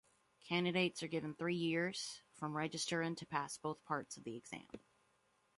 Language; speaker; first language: English; native; English